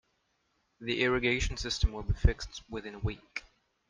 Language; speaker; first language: English; non-native, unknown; French